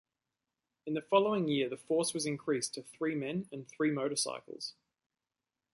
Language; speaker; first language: English; native; English